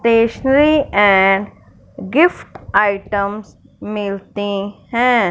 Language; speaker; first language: Hindi; non-native, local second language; Punjabi